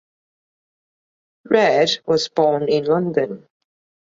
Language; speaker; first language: English; non-native, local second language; Cantonese